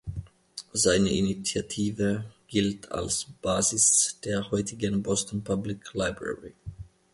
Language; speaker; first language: German; non-native, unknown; Finnish